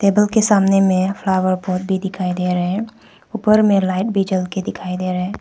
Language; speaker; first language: Hindi; non-native, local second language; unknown